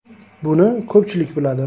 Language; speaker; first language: Uzbek; native; Uzbek